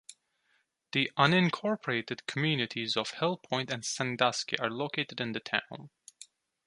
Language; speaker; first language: English; non-native, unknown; Turkish